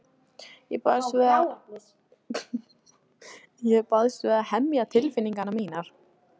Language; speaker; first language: Icelandic; non-native, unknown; Polish